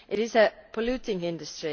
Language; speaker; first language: English; non-native, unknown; Estonian